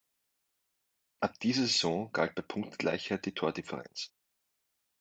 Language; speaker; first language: German; native; German